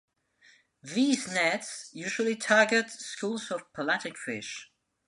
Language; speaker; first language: English; non-native, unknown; Spanish